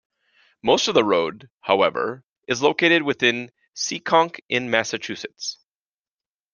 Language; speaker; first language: English; native; English